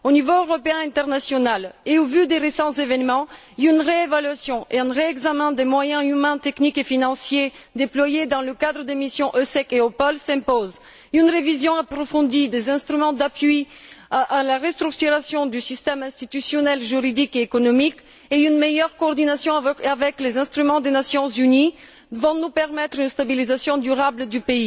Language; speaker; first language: French; non-native, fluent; Bulgarian